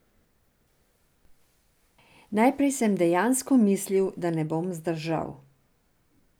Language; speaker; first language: Slovenian; non-native, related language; Serbian